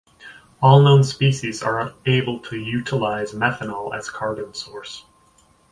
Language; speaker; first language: English; native; English